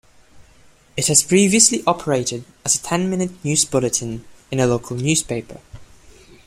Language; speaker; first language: English; non-native, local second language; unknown